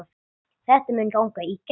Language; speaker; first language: Icelandic; non-native, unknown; English